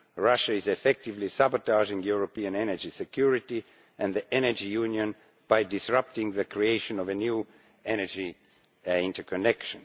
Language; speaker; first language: English; non-native, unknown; Estonian